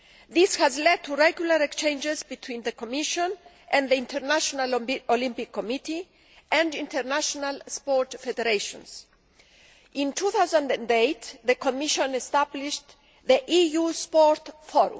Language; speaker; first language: English; non-native, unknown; Greek